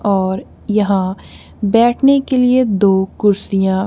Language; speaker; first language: Hindi; non-native, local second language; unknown